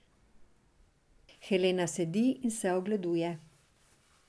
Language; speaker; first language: Slovenian; non-native, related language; Serbian